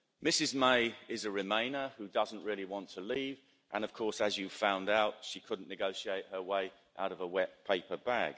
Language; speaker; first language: English; native; English